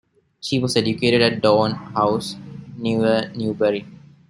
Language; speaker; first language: English; non-native, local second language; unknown